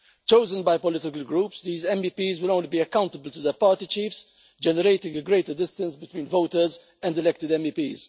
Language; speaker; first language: English; non-native, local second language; Maltese